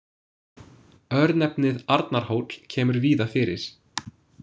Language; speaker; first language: Icelandic; non-native, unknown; English